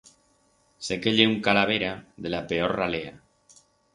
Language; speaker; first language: Aragonese; non-native, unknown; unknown